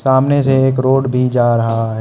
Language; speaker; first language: Hindi; non-native, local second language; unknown